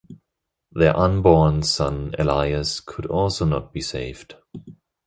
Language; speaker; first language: English; non-native, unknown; German